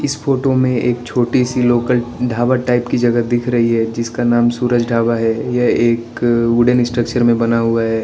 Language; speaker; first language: Hindi; non-native, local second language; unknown